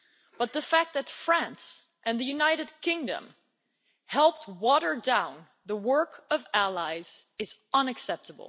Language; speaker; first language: English; non-native, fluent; Dutch